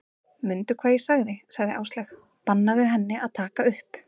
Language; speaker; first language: Icelandic; native; Icelandic